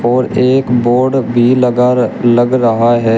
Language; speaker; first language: Hindi; native; Hindi